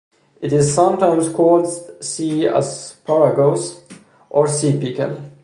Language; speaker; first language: English; non-native, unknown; Persian